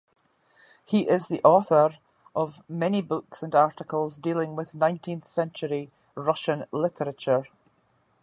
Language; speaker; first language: English; native; English